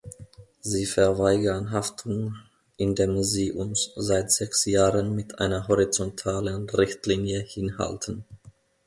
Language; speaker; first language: German; non-native, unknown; Finnish